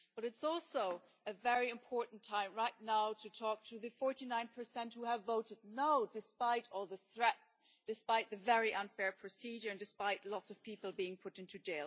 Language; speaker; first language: English; non-native, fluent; German